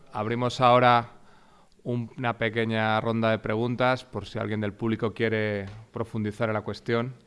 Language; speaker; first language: Spanish; native; Spanish